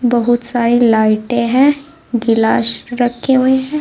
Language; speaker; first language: Hindi; native; Hindi